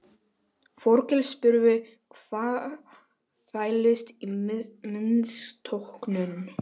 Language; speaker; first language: Icelandic; non-native, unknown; Polish